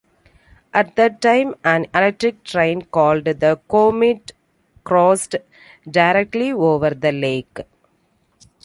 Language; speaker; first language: English; non-native, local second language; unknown